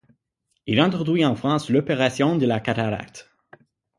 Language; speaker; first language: French; non-native, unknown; English